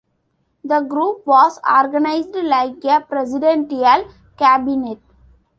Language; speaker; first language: English; non-native, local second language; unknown